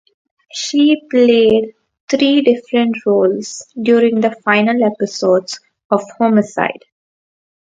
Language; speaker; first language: English; non-native, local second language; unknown